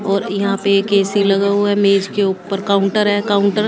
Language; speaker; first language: Hindi; native; Hindi